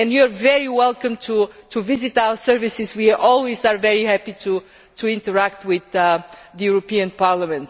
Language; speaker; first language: English; non-native, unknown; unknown